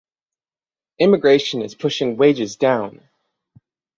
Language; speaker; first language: English; native; English